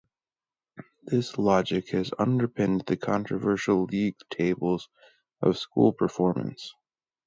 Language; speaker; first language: English; native; English